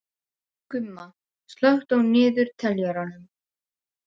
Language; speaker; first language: Icelandic; non-native, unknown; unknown